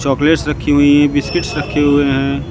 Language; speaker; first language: Hindi; native; Hindi